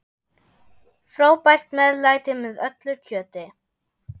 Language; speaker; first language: Icelandic; non-native, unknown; German